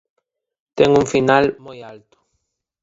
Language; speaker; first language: Galician; native; Galician